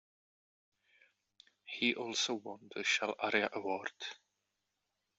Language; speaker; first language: English; non-native, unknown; Czech